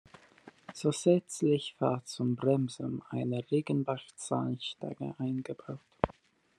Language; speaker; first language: German; non-native, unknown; English